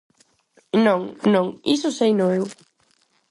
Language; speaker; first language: Galician; non-native, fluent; Spanish